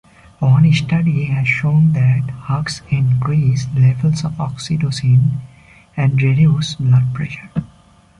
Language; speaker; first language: English; non-native, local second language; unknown